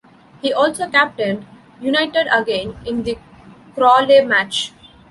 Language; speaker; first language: English; non-native, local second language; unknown